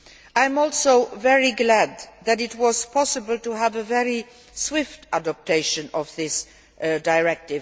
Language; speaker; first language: English; non-native, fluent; Luxembourgish